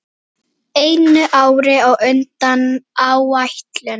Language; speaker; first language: Icelandic; native; Icelandic